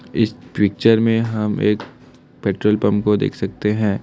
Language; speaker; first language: Hindi; non-native, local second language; Assamese